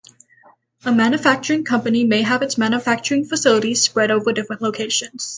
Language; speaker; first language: English; native; English